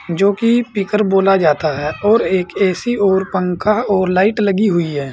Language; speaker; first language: Hindi; native; Hindi